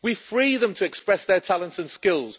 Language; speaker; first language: English; native; English